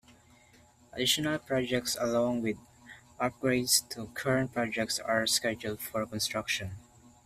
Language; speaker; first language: English; non-native, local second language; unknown